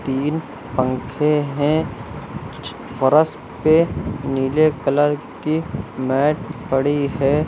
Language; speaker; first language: Hindi; native; Hindi